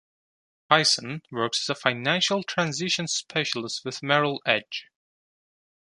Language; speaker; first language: English; non-native, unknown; Turkish